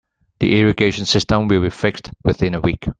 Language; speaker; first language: English; non-native, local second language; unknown